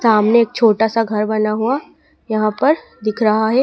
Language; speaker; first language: Hindi; native; Hindi